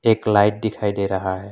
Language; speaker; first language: Hindi; non-native, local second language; Assamese